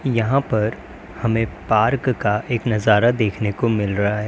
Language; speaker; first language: Hindi; native; Hindi